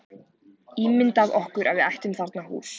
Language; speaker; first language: Icelandic; native; Icelandic